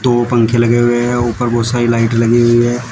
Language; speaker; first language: Hindi; native; Hindi